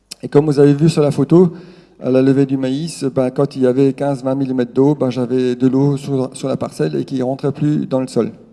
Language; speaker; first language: French; non-native, local second language; Swiss German